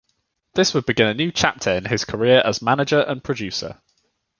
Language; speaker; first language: English; native; English